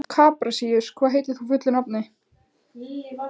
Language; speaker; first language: Icelandic; native; Icelandic